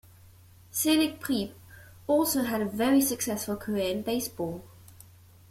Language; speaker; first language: English; non-native, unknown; German